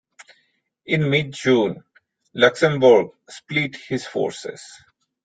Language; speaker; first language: English; non-native, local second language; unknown